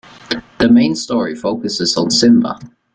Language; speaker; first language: English; native; English